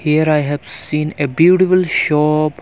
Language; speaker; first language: English; non-native, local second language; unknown